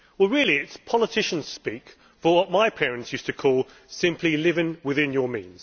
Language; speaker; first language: English; native; English